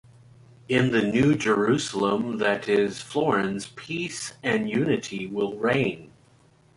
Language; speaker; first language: English; native; English